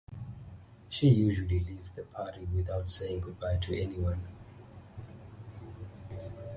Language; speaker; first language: English; non-native, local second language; Xhosa